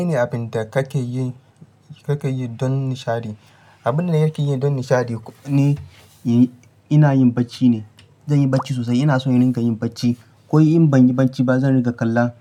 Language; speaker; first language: Hausa; non-native, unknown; Yoruba